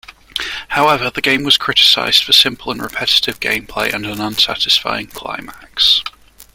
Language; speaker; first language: English; native; English